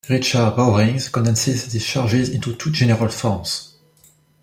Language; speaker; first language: English; non-native, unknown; French